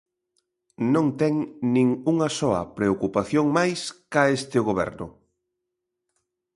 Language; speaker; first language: Galician; native; Galician